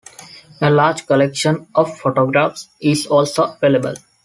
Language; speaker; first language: English; non-native, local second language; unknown